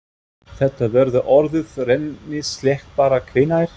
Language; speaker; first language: Icelandic; non-native, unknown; German